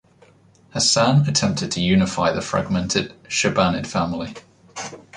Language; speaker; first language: English; native; English